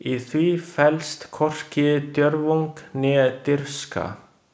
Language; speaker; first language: Icelandic; non-native, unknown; Chinese